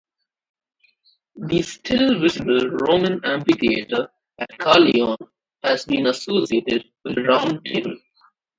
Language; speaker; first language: English; non-native, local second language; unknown